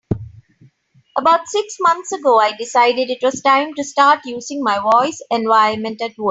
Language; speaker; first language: English; non-native, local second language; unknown